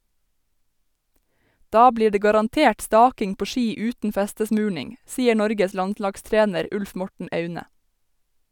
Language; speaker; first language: Norwegian; native; Norwegian